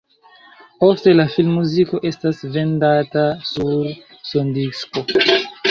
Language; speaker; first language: Esperanto; non-native, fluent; Chinese